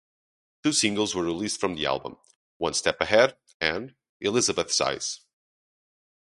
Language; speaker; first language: English; non-native, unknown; Portuguese